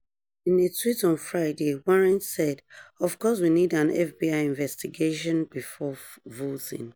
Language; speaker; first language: English; non-native, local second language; Yoruba